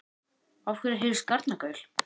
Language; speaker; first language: Icelandic; native; Icelandic